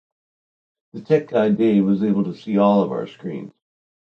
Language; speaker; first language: English; native; English